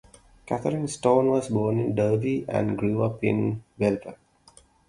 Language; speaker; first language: English; non-native, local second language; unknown